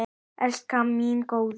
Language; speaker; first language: Icelandic; native; Icelandic